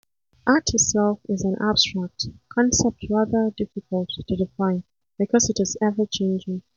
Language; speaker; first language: English; non-native, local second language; Hausa